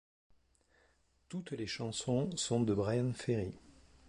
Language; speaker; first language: French; native; French